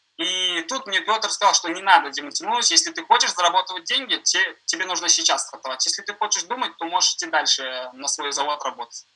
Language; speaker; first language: Russian; native; Russian